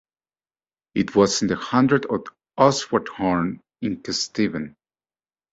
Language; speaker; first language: English; native; English